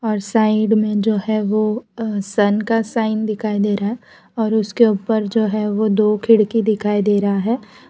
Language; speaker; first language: Hindi; non-native, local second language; Gujarati